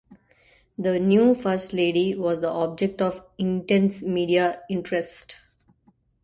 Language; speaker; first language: English; non-native, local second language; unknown